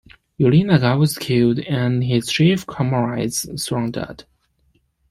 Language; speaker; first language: English; non-native, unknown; Chinese